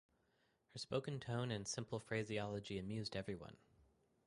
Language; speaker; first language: English; native; English